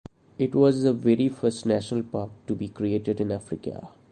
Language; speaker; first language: English; non-native, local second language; Malayalam